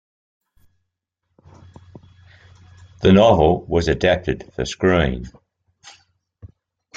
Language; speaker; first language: English; native; English